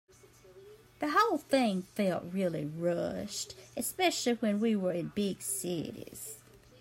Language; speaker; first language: English; native; English